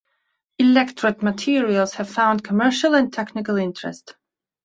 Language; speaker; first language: English; non-native, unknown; Belarusian